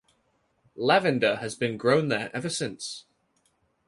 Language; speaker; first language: English; native; English